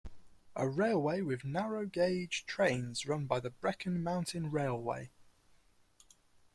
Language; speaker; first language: English; native; English